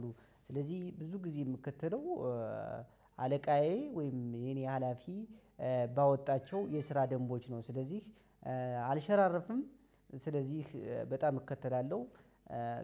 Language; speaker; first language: Amharic; native; Amharic